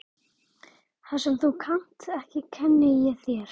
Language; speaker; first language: Icelandic; native; Icelandic